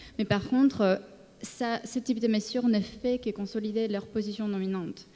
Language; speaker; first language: French; non-native, fluent; Spanish